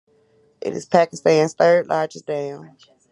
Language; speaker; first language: English; native; English